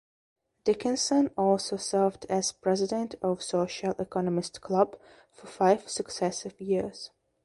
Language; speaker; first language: English; non-native, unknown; Belarusian